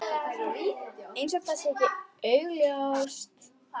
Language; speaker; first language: Icelandic; native; Icelandic